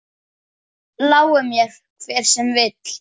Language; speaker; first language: Icelandic; native; Icelandic